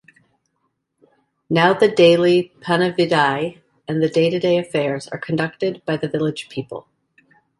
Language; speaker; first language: English; native; English